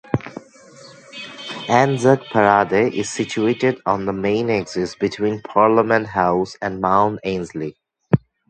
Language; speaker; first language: English; non-native, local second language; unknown